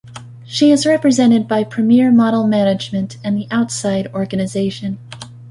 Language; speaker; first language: English; native; English